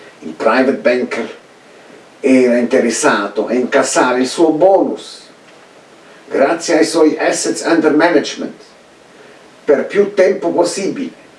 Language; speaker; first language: Italian; early bilingual, heritage; Italian